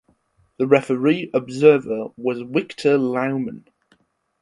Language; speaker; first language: English; non-native, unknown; German